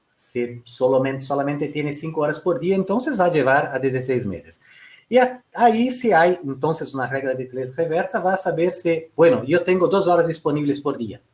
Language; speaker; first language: Spanish; non-native, related language; Portuguese